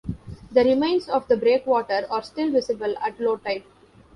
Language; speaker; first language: English; non-native, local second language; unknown